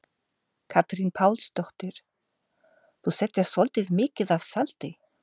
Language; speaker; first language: Icelandic; non-native, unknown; German